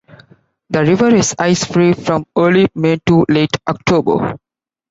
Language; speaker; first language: English; non-native, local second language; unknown